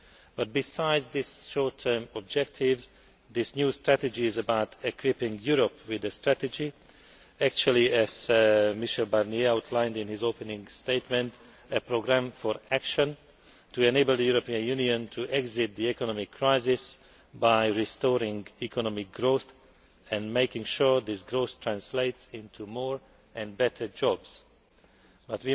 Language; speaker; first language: English; non-native, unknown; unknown